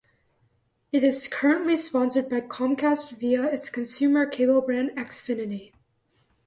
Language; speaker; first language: English; native; English